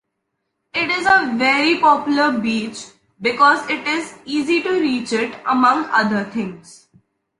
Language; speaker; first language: English; non-native, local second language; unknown